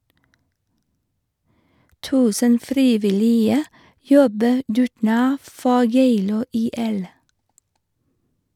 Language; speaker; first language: Norwegian; non-native, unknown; Vietnamese